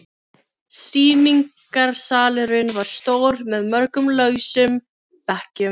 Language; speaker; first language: Icelandic; non-native, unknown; Filipino